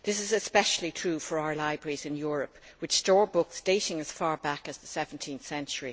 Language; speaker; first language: English; native; English